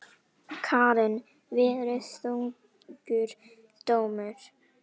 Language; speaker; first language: Icelandic; non-native, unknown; Indonesian